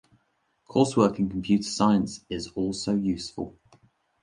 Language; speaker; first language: English; native; English